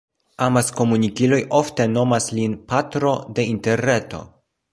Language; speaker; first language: Esperanto; non-native, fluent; Polish